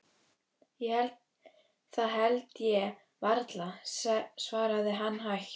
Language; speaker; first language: Icelandic; native; Icelandic